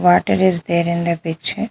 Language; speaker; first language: English; non-native, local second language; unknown